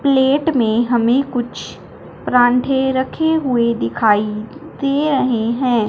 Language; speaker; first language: Hindi; non-native, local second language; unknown